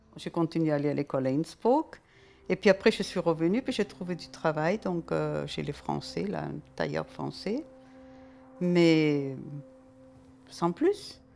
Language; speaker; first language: French; non-native, fluent; German